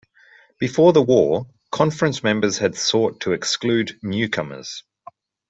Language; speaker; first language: English; native; English